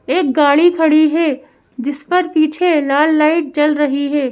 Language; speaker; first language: Hindi; native; Hindi